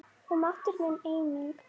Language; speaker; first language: Icelandic; non-native, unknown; Polish